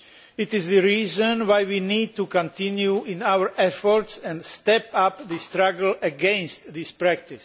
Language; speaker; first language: English; non-native, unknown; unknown